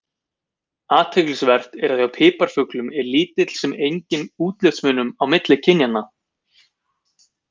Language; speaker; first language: Icelandic; native; Icelandic